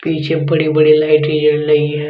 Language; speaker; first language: Hindi; native; Hindi